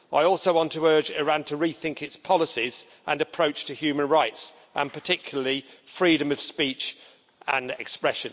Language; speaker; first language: English; native; English